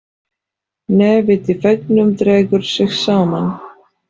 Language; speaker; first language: Icelandic; non-native, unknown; Polish